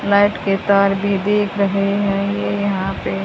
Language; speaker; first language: Hindi; native; Hindi